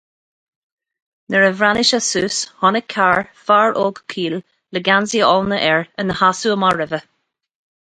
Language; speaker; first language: Irish; native; Irish